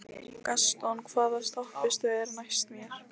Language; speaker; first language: Icelandic; non-native, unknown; Lithuanian